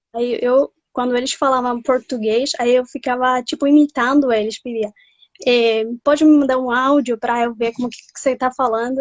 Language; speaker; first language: Portuguese; non-native, fluent; Spanish